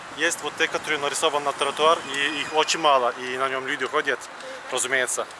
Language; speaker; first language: Russian; non-native, fluent; Turkish